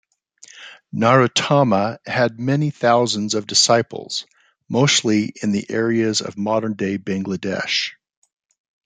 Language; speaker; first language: English; native; English